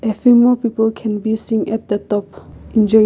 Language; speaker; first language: English; non-native, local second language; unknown